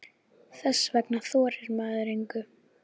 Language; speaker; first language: Icelandic; native; Icelandic